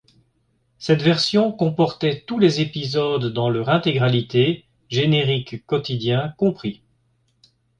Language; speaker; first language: French; native; French